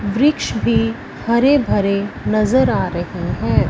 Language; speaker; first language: Hindi; non-native, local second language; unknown